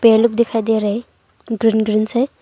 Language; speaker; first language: Hindi; non-native, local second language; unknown